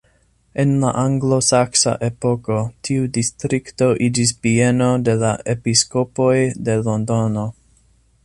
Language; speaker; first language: Esperanto; non-native, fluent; English